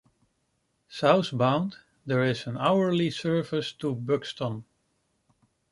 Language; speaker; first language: English; non-native, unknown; Dutch